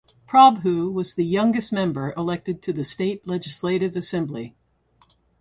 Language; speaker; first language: English; native; English